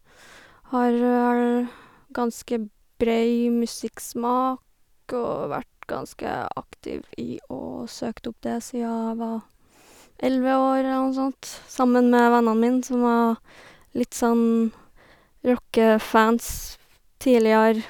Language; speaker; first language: Norwegian; native; Norwegian